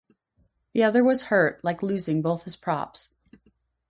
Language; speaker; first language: English; native; English